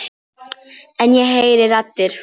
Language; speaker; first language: Icelandic; non-native, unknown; Polish